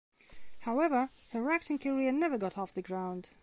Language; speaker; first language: English; non-native, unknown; Belarusian